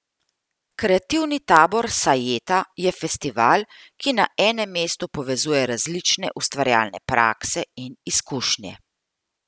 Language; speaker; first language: Slovenian; native; Slovenian